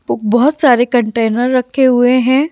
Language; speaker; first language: Hindi; native; Hindi